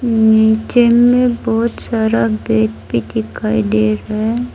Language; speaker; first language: Hindi; early bilingual, other home language; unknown